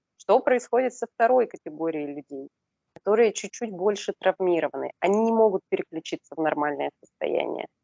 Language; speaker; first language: Russian; native; Russian